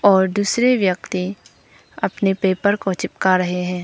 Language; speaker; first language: Hindi; non-native, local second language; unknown